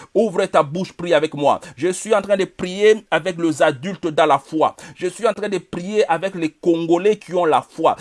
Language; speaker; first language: French; non-native, local second language; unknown